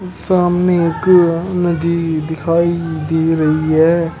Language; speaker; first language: Hindi; native; Hindi